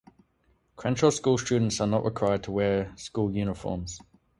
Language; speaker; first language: English; native; English